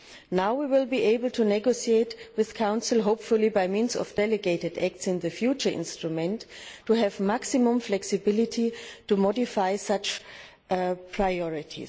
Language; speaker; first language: English; non-native, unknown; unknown